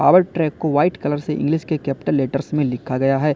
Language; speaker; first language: Hindi; native; Hindi